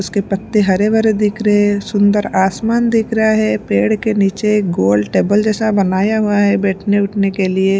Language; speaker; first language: Hindi; non-native, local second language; Punjabi